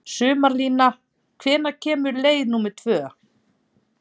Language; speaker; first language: Icelandic; native; Icelandic